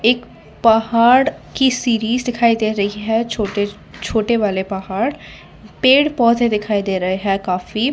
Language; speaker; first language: Hindi; non-native, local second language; Gujarati